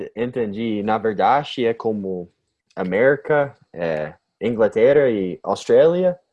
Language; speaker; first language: Portuguese; non-native, learner; English